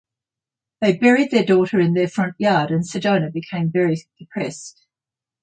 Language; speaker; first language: English; native; English